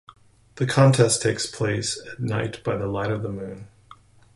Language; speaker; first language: English; native; English